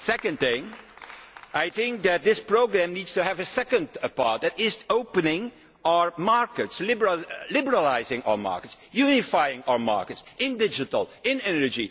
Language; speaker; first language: English; non-native, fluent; Dutch